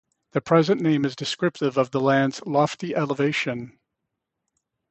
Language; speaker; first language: English; native; English